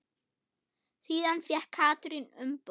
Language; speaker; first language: Icelandic; non-native, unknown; German